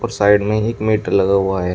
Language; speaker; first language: Hindi; native; Hindi